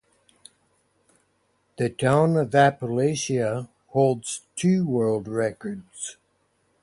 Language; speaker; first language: English; native; English